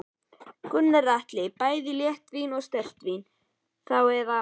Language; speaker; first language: Icelandic; native; Icelandic